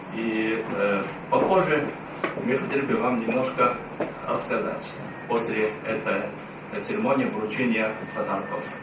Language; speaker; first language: Russian; non-native, fluent; Chinese